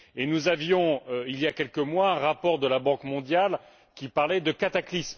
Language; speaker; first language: French; native; French